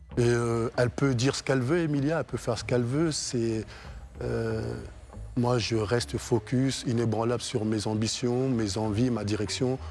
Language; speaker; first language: French; early bilingual, other home language; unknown